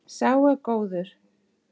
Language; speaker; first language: Icelandic; non-native, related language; Danish